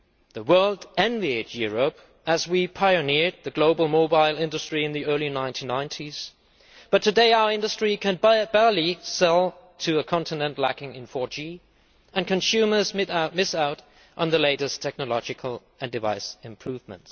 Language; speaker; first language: English; non-native, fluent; Danish